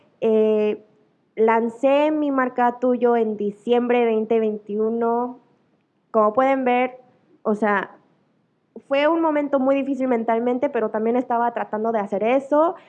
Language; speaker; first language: Spanish; early bilingual, other home language; Korean